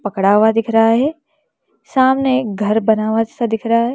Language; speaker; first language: Hindi; native; Hindi